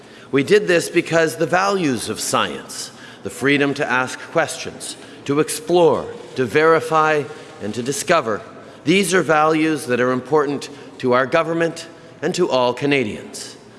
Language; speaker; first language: English; native; English